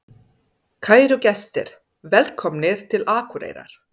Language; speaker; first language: Icelandic; non-native, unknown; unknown